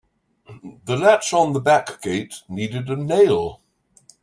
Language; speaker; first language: English; native; English